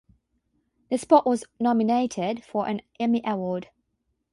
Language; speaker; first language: English; non-native, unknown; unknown